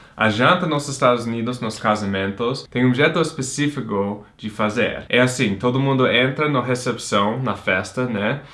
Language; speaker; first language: Portuguese; non-native, fluent; English